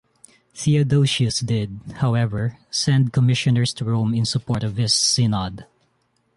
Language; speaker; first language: English; non-native, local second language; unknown